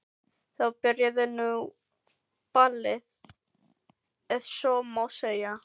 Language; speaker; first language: Icelandic; non-native, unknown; Filipino